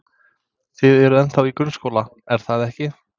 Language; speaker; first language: Icelandic; non-native, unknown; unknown